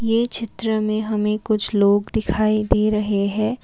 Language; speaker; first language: Hindi; non-native, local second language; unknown